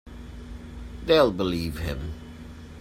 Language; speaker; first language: English; non-native, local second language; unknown